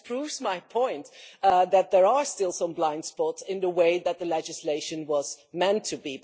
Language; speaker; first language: English; non-native, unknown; Dutch